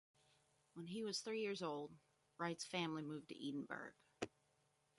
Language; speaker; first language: English; native; English